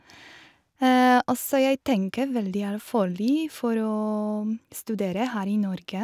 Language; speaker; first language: Norwegian; non-native, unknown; Polish